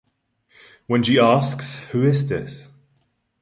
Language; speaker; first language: English; non-native, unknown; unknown